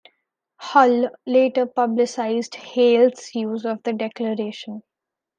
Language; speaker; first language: English; non-native, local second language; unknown